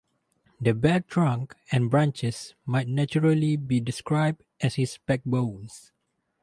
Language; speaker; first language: English; non-native, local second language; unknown